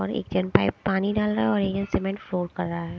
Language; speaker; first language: Hindi; native; Hindi